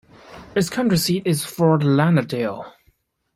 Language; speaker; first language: English; non-native, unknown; Chinese